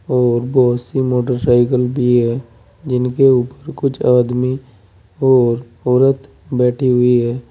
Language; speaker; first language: Hindi; native; Hindi